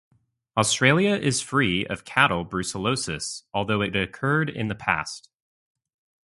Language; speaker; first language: English; native; English